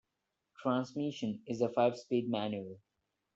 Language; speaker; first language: English; non-native, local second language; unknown